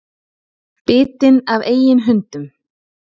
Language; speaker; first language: Icelandic; native; Icelandic